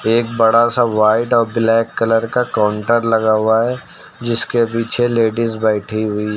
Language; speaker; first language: Hindi; native; Hindi